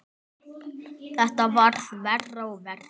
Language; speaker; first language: Icelandic; native; Icelandic